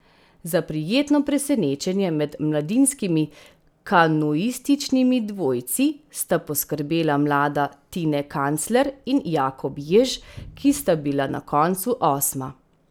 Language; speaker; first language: Slovenian; native; Slovenian